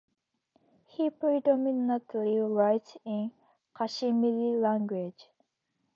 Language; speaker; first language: English; non-native, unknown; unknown